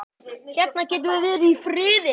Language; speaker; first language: Icelandic; native; Icelandic